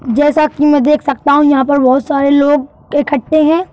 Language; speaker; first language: Hindi; native; Hindi